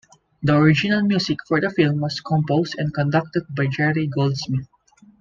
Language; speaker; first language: English; non-native, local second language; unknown